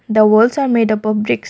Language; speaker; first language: English; non-native, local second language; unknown